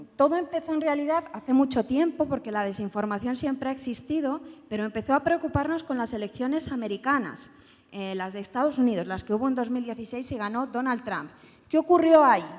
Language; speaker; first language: Spanish; native; Spanish